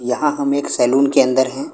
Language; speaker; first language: Hindi; non-native, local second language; Punjabi